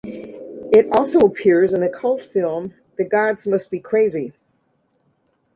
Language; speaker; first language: English; native; English